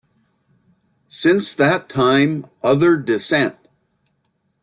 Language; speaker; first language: English; native; English